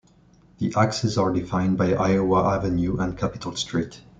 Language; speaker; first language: English; non-native, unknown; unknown